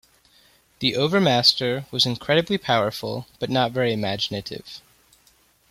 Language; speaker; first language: English; native; English